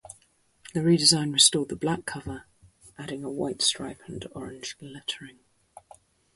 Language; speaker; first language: English; native; English